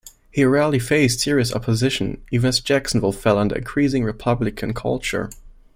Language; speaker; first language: English; non-native, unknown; German